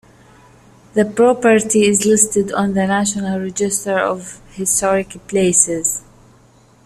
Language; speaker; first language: English; native; English